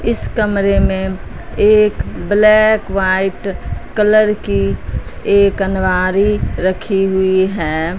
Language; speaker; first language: Hindi; non-native, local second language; Punjabi